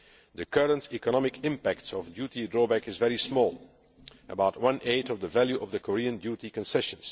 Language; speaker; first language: English; non-native, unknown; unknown